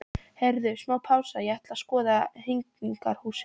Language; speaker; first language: Icelandic; non-native, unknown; Polish